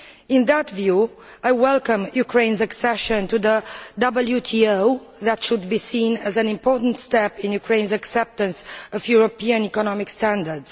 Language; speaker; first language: English; non-native, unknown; Romanian